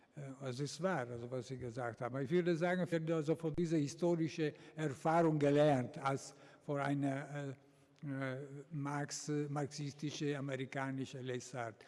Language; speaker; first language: German; non-native, fluent; Italian